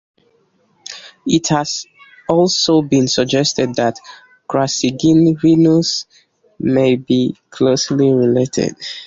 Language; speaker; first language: English; native; English